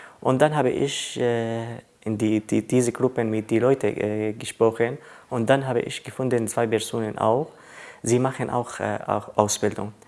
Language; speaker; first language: German; non-native, learner; Arabic